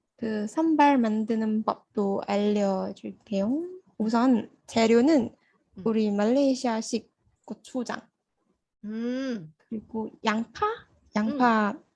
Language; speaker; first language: Korean; non-native, learner; Malay